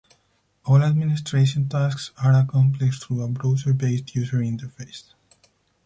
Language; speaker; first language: English; non-native, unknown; Spanish